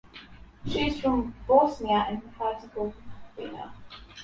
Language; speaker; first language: English; non-native, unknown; Polish